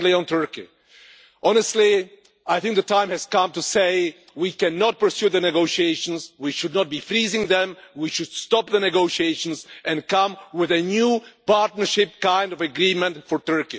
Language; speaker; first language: English; non-native, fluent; Czech